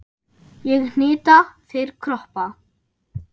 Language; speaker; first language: Icelandic; non-native, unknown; German